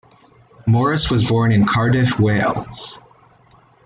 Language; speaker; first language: English; native; English